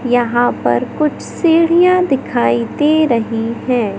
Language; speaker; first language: Hindi; native; Hindi